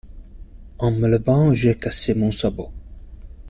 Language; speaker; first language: French; non-native, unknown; Italian